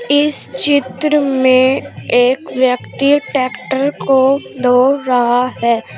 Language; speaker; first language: Hindi; native; Hindi